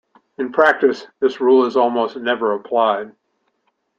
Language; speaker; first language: English; native; English